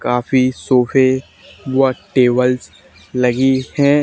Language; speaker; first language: Hindi; native; Hindi